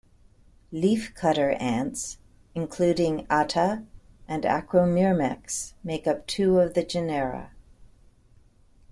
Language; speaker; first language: English; native; English